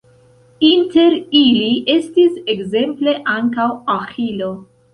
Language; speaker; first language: Esperanto; non-native, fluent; Central Kurdish